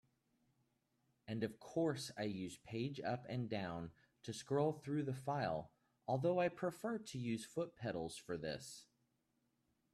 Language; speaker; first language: English; native; English